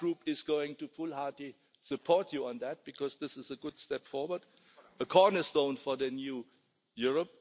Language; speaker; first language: English; non-native, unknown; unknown